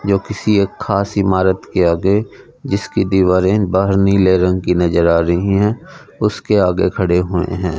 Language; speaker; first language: Hindi; non-native, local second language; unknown